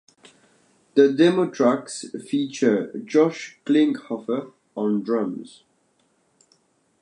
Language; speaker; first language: English; native; English